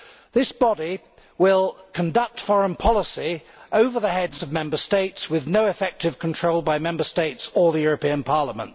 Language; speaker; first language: English; native; English